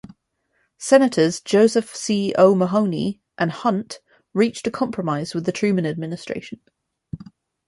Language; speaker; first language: English; native; English